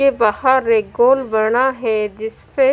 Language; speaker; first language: Hindi; non-native, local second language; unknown